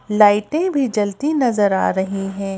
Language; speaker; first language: Hindi; native; Hindi